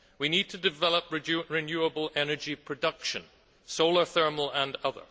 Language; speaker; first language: English; native; English